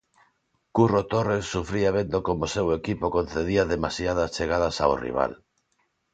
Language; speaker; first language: Galician; non-native, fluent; Spanish